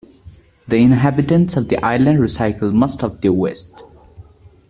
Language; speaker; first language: English; non-native, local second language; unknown